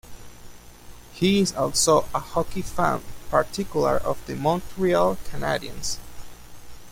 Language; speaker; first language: English; native; English